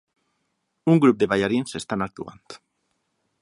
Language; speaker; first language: Catalan; non-native, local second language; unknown